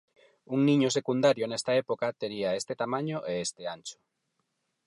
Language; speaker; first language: Galician; non-native, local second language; Spanish